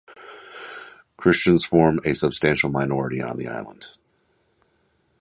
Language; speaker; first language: English; native; English